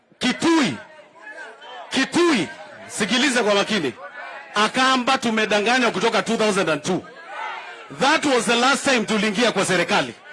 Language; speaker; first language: Swahili; non-native, local second language; Kamba